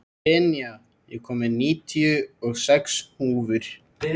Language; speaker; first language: Icelandic; native; Icelandic